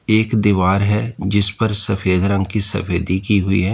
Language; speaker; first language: Hindi; native; Hindi